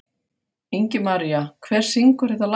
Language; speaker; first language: Icelandic; non-native, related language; Faroese